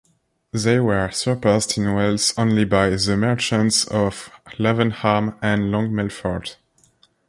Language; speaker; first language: English; non-native, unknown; French